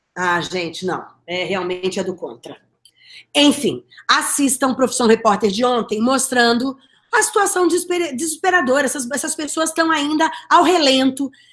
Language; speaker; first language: Portuguese; native; Portuguese